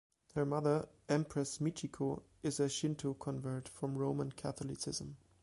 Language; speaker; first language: English; non-native, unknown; German